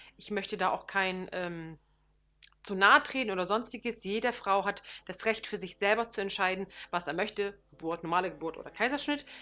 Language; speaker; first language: German; early bilingual, other home language; Turkish